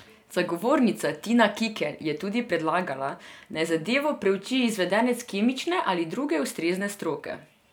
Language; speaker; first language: Slovenian; non-native, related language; Serbian